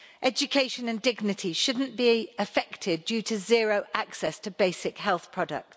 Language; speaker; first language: English; native; English